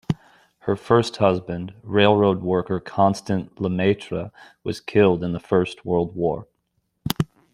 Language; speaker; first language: English; native; English